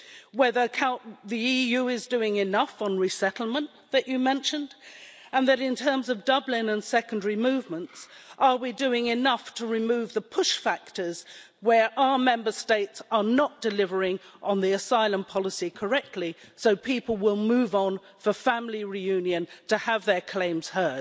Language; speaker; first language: English; native; English